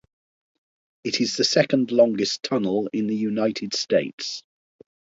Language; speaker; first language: English; native; English